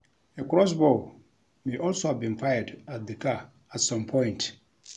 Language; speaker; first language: English; non-native, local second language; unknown